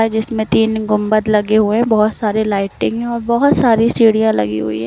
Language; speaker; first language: Hindi; native; Hindi